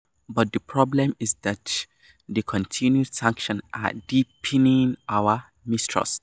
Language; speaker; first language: English; non-native, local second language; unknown